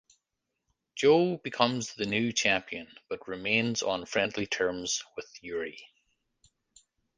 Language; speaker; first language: English; native; English